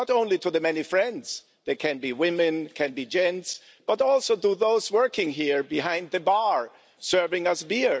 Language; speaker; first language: English; non-native, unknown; German